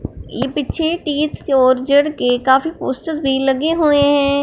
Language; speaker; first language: Hindi; non-native, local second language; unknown